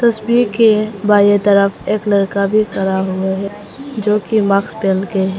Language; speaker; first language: Hindi; non-native, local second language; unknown